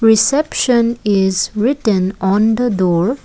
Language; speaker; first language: English; non-native, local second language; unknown